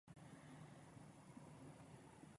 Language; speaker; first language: English; non-native, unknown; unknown